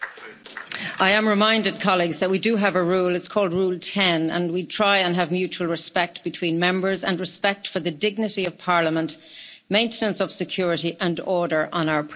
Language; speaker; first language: English; native; English